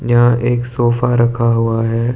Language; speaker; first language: Hindi; non-native, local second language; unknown